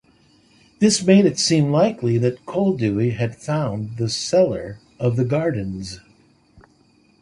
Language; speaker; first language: English; native; English